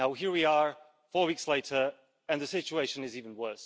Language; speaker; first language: English; non-native, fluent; Slovak